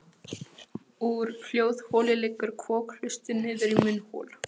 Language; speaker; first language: Icelandic; non-native, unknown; Polish